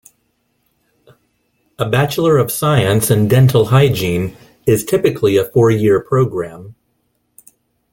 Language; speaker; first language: English; non-native, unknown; Spanish